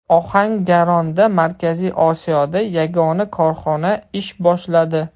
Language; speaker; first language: Uzbek; non-native, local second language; Russian